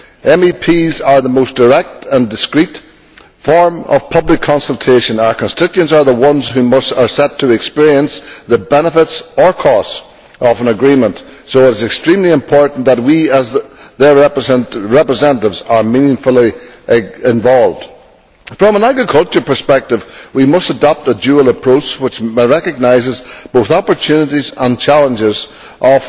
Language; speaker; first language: English; native; English